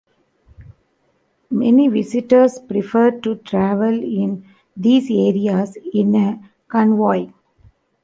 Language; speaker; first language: English; non-native, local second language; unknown